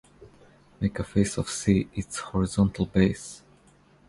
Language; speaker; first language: English; non-native, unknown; Croatian